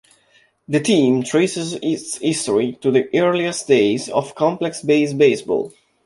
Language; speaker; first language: English; non-native, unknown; Italian